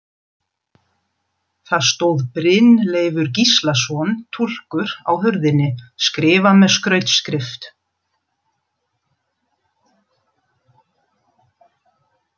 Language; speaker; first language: Icelandic; non-native, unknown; German